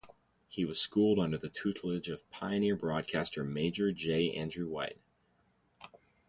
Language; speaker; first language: English; native; English